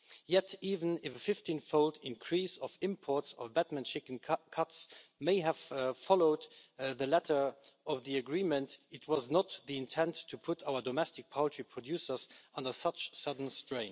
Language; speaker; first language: English; non-native, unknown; Luxembourgish